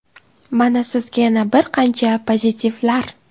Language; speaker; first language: Uzbek; native; Uzbek